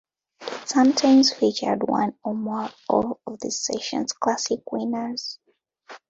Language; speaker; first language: English; non-native, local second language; Ganda